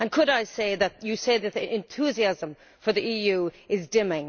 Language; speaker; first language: English; native; English